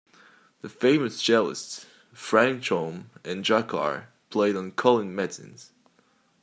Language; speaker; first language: English; non-native, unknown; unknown